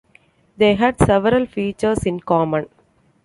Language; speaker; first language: English; non-native, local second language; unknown